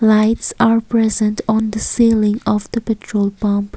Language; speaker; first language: English; non-native, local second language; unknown